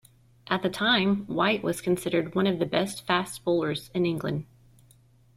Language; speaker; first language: English; native; English